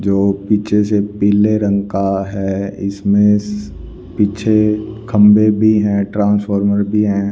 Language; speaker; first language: Hindi; native; Hindi